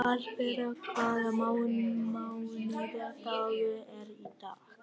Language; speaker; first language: Icelandic; non-native, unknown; Vietnamese